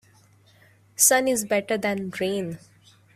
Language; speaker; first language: English; non-native, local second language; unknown